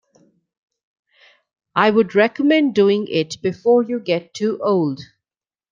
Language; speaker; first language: English; non-native, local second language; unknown